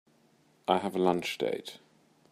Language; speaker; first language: English; native; English